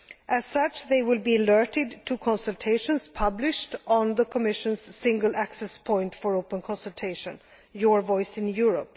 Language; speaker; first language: English; non-native, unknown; Swedish